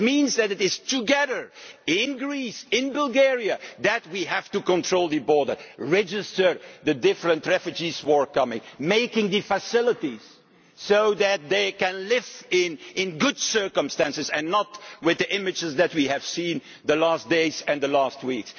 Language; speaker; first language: English; non-native, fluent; Dutch